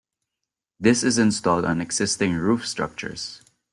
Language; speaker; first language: English; non-native, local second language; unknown